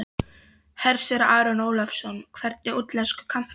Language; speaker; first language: Icelandic; non-native, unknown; Polish